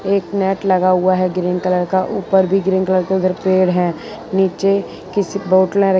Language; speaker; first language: Hindi; non-native, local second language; Gujarati